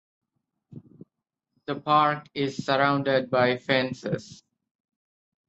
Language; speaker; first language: English; non-native, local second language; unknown